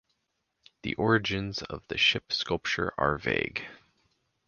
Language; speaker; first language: English; native; English